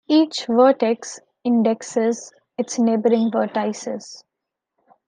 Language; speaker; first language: English; non-native, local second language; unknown